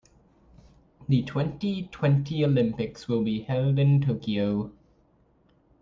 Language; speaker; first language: English; native; English